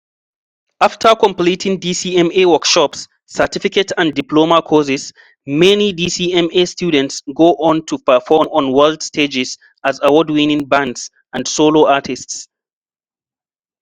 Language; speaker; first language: English; non-native, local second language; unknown